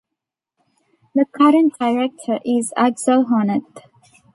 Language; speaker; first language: English; non-native, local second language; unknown